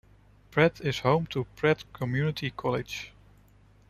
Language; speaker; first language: English; non-native, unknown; Dutch